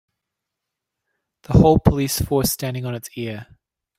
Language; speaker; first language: English; native; English